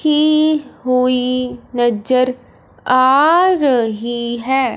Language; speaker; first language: Hindi; non-native, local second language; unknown